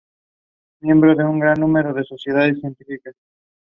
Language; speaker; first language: English; non-native, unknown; Spanish